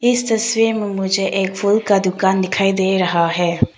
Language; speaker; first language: Hindi; non-native, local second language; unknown